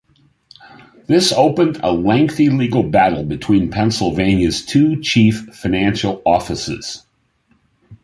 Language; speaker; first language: English; native; English